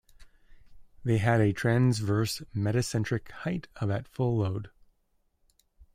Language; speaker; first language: English; native; English